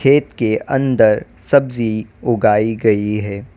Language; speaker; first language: Hindi; native; Hindi